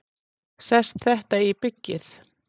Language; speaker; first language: Icelandic; native; Icelandic